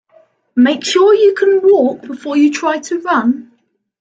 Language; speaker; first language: English; native; English